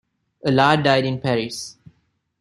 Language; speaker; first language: English; non-native, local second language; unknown